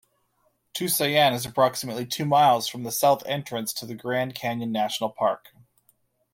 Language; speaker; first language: English; native; English